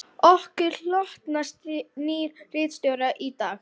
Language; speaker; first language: Icelandic; native; Icelandic